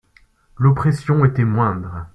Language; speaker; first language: French; native; French